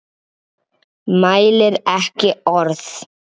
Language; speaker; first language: Icelandic; native; Icelandic